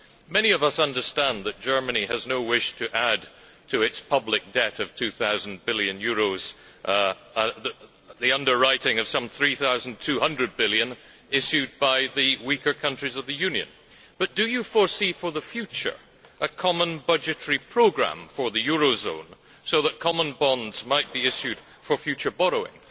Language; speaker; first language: English; native; English